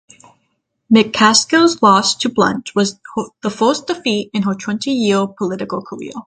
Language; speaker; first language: English; native; English